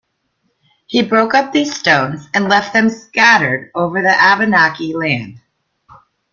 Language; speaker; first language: English; native; English